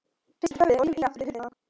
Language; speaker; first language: Icelandic; non-native, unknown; Polish